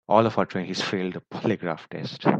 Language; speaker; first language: English; non-native, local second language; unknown